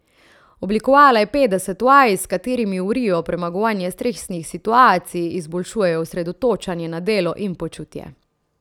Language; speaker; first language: Slovenian; native; Slovenian